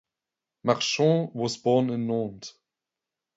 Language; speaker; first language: English; non-native, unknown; German